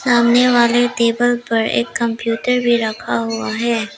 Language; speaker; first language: Hindi; non-native, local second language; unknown